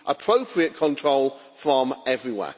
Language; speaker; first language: English; native; English